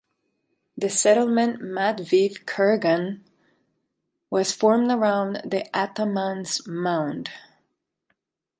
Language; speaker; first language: English; non-native, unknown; Spanish